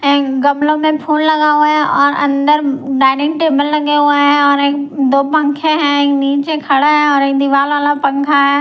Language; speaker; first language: Hindi; non-native, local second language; Punjabi